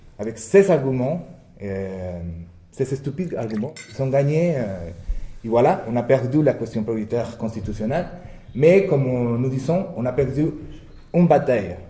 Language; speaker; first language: French; non-native, fluent; Spanish